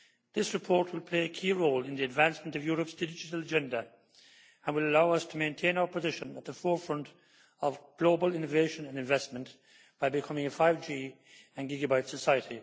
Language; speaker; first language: English; native; English